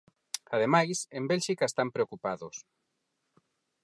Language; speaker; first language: Galician; non-native, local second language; Spanish